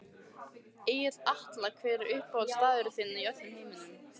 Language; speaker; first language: Icelandic; native; Icelandic